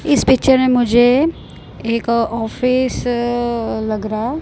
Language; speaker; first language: Hindi; non-native, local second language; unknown